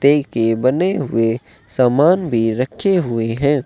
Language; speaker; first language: Hindi; native; Hindi